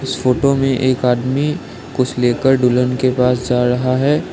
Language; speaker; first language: Hindi; non-native, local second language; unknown